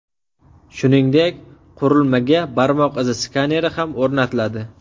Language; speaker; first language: Uzbek; native; Uzbek